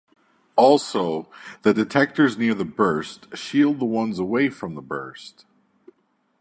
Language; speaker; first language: English; native; English